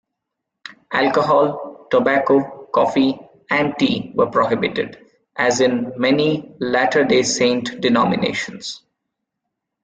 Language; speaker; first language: English; non-native, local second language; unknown